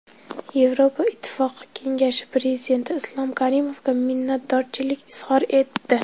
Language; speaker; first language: Uzbek; native; Uzbek